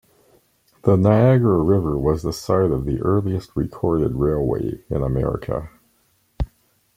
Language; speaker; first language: English; native; English